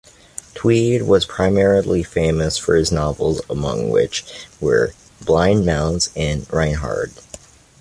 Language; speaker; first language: English; native; English